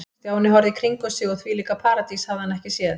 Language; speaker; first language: Icelandic; native; Icelandic